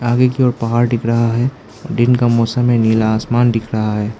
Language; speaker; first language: Hindi; non-native, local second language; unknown